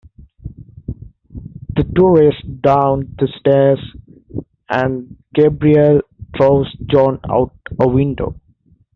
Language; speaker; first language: English; native; English